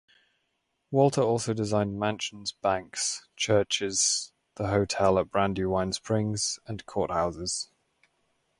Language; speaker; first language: English; native; English